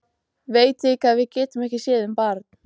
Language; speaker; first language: Icelandic; native; Icelandic